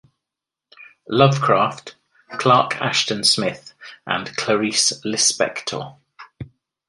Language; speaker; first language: English; native; English